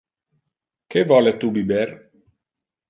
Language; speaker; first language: Interlingua; non-native, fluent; Italian